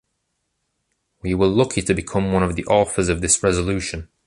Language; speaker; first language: English; native; English